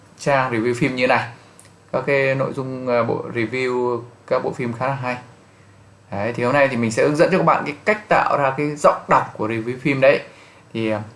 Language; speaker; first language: Vietnamese; native; Vietnamese